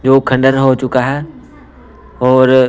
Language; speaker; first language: Hindi; non-native, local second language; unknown